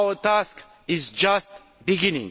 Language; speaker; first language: English; non-native, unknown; Romanian